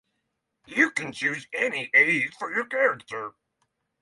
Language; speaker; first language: English; non-native, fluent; Norwegian